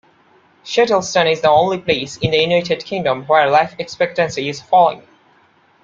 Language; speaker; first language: English; non-native, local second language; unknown